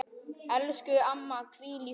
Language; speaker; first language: Icelandic; native; Icelandic